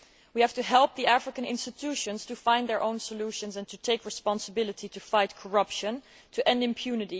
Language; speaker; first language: English; non-native, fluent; Dutch